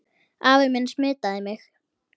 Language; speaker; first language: Icelandic; native; Icelandic